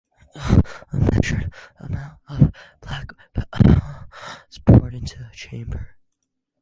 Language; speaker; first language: English; native; English